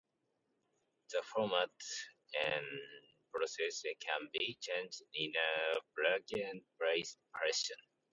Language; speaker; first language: English; non-native, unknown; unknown